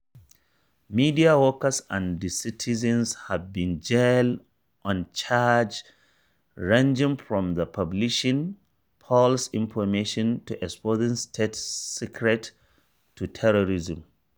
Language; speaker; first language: English; non-native, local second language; Hausa